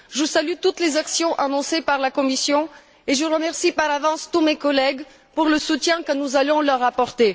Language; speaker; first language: French; non-native, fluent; Bulgarian